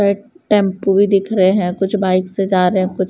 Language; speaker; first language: Hindi; non-native, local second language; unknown